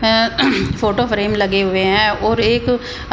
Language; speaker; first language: Hindi; native; Hindi